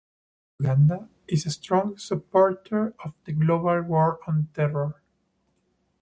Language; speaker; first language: English; non-native, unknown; Spanish